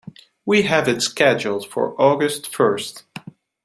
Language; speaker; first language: English; non-native, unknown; Dutch